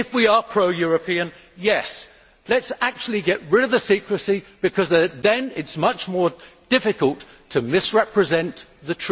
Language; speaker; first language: English; native; English